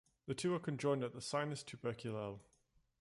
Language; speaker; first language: English; native; English